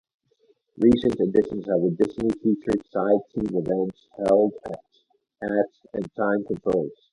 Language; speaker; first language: English; native; English